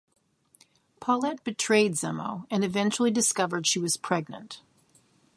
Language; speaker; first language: English; native; English